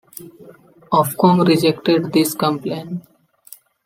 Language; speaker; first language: English; non-native, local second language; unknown